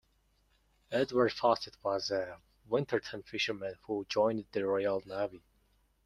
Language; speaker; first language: English; non-native, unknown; Mongolian